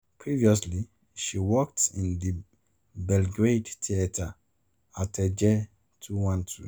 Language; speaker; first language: English; non-native, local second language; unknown